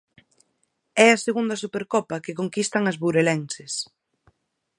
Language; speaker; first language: Galician; native; Galician